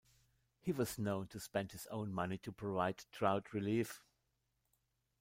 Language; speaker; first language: English; non-native, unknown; German